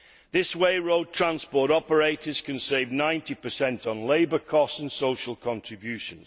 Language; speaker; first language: English; native; English